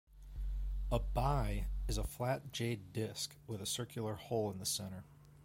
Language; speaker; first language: English; native; English